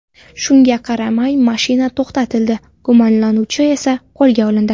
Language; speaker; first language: Uzbek; non-native, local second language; Kara-Kalpak